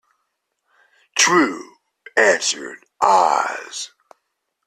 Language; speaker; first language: English; native; English